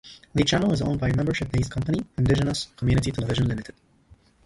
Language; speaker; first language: English; native; English